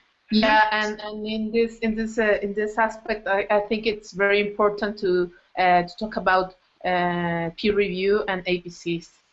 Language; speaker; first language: English; non-native, fluent; Spanish